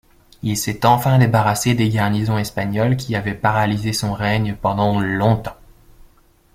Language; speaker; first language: French; native; French